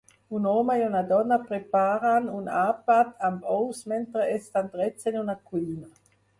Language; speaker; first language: Catalan; non-native, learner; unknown